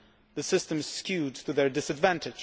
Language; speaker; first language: English; non-native, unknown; Polish